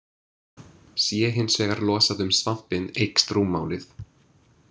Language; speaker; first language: Icelandic; non-native, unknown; English